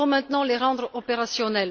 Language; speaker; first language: French; non-native, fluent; Bulgarian